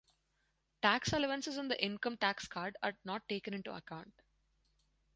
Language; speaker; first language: English; non-native, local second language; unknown